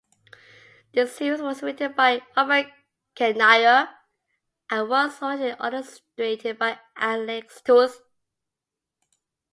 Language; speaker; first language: English; native; English